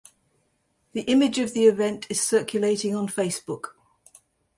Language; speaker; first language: English; native; English